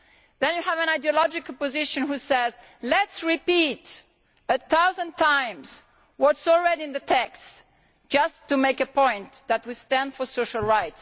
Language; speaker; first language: English; non-native, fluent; Italian